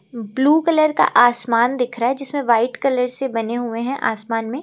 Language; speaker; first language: Hindi; native; Hindi